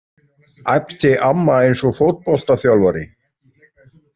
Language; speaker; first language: Icelandic; native; Icelandic